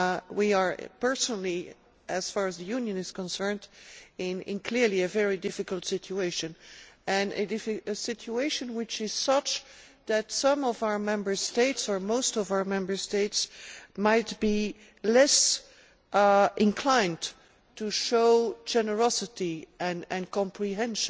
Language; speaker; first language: English; non-native, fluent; Dutch